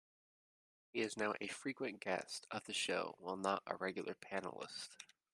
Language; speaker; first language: English; native; English